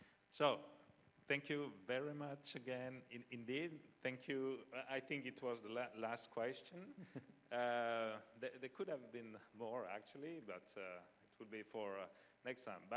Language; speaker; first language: English; non-native, fluent; French